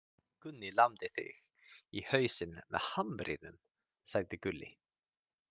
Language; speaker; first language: Icelandic; non-native, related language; Swedish